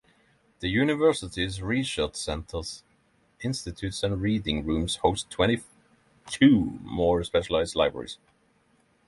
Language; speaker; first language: English; non-native, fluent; Norwegian